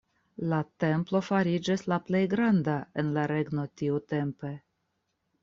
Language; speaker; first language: Esperanto; non-native, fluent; Russian